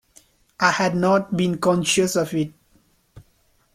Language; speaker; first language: English; non-native, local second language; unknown